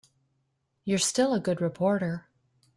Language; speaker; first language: English; native; English